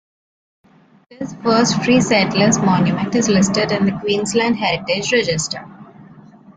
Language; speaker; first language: English; non-native, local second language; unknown